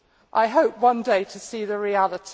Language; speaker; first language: English; native; English